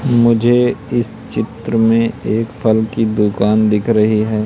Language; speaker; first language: Hindi; native; Hindi